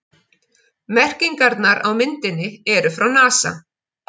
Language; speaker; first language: Icelandic; native; Icelandic